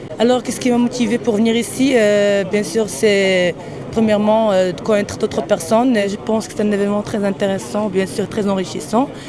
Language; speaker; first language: French; non-native, local second language; Arabic